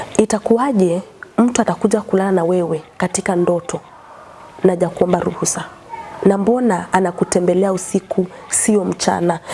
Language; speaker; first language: Swahili; non-native, local second language; Kamba